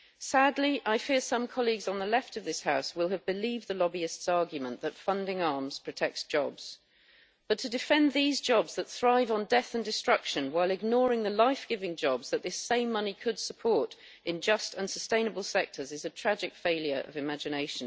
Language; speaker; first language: English; native; English